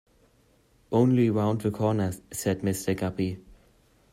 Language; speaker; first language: English; non-native, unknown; German